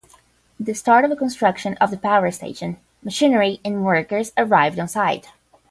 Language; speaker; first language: English; non-native, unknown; Portuguese